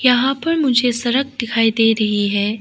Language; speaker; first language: Hindi; non-native, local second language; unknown